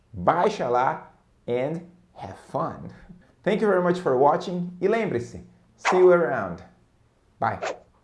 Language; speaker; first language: English; non-native, fluent; Portuguese